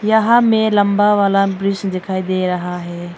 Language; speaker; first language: Hindi; non-native, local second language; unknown